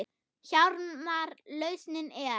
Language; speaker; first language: Icelandic; non-native, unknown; German